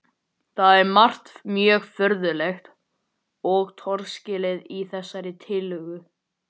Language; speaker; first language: Icelandic; native; Icelandic